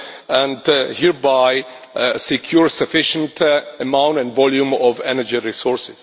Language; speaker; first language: English; non-native, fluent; Czech